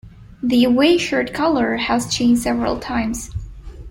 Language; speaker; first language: English; non-native, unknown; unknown